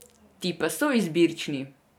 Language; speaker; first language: Slovenian; non-native, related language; Serbian